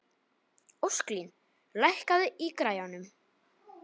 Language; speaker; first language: Icelandic; non-native, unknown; Polish